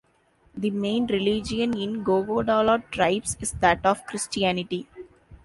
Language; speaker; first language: English; non-native, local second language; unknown